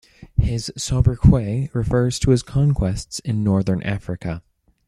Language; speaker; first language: English; native; English